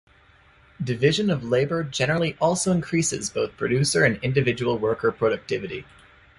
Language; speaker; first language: English; native; English